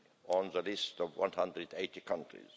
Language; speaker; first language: English; non-native, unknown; Estonian